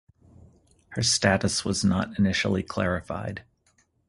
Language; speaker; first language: English; native; English